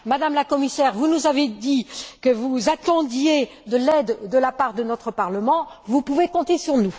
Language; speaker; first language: French; native; French